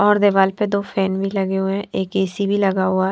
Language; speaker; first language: Hindi; non-native, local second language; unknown